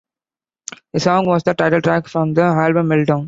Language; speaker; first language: English; non-native, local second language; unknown